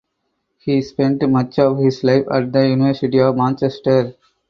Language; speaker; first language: English; non-native, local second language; Tamil